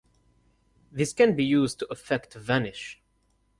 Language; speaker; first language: English; non-native, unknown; Kabyle